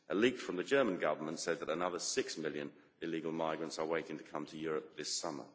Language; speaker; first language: English; native; English